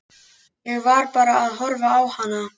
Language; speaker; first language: Icelandic; native; Icelandic